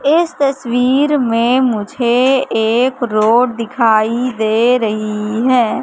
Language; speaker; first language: Hindi; native; Hindi